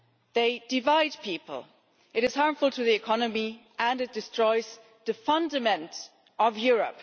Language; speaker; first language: English; non-native, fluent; German